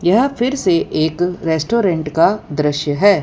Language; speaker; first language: Hindi; non-native, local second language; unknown